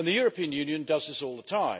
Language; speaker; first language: English; native; English